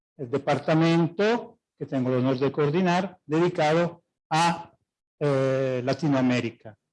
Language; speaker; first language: Spanish; non-native, related language; Italian